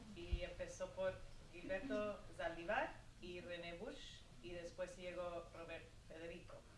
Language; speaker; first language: Spanish; early bilingual, heritage; Spanish